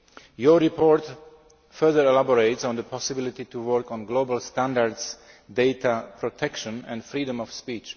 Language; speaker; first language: English; non-native, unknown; Slovak